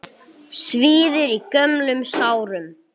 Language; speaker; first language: Icelandic; non-native, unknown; English